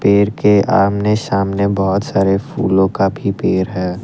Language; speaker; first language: Hindi; non-native, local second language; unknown